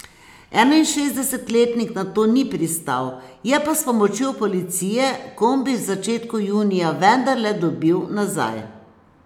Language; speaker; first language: Slovenian; native; Slovenian